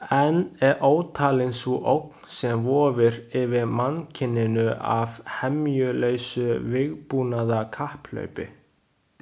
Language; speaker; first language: Icelandic; non-native, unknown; Chinese